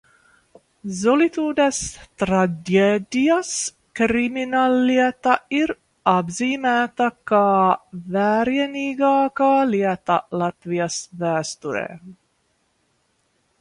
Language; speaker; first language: Latvian; early bilingual, heritage; Latvian